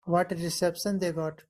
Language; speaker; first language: English; non-native, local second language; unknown